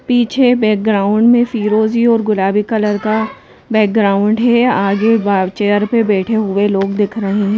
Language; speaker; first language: Hindi; native; Hindi